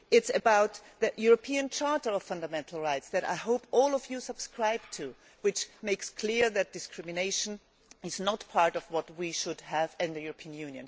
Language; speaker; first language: English; non-native, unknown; German